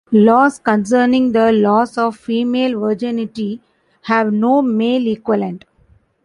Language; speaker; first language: English; non-native, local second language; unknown